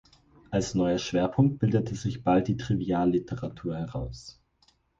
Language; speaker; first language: German; native; German